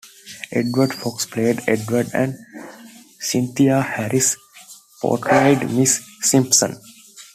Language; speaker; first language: English; non-native, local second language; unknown